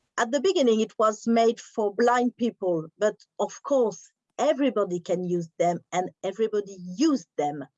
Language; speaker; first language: English; non-native, learner; French